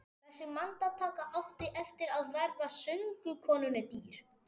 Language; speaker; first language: Icelandic; non-native, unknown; Spanish